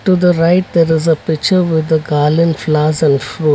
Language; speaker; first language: English; non-native, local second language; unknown